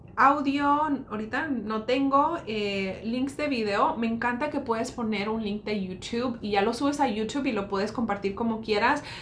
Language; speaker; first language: Spanish; early bilingual, heritage; Spanish